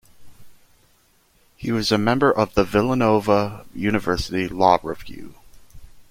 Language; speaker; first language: English; native; English